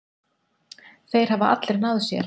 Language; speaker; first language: Icelandic; native; Icelandic